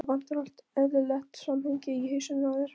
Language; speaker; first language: Icelandic; non-native, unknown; Polish